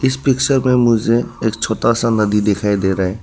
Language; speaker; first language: Hindi; non-native, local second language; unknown